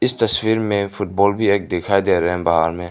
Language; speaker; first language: Hindi; non-native, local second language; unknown